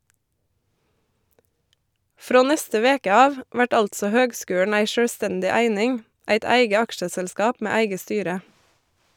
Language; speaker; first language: Norwegian; native; Norwegian